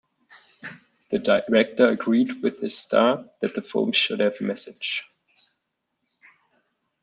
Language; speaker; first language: English; non-native, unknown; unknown